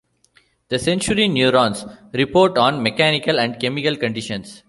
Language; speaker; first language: English; non-native, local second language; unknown